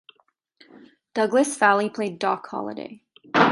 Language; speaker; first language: English; native; English